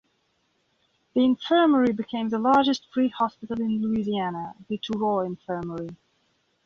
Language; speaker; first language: English; non-native, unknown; Belarusian